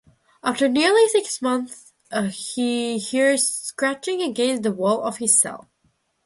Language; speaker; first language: English; non-native, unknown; Russian